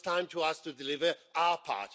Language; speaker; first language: English; non-native, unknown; Swedish